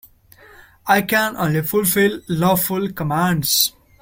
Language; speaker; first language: English; non-native, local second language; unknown